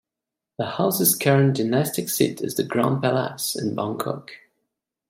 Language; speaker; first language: English; non-native, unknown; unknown